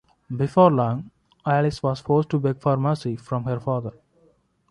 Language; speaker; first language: English; non-native, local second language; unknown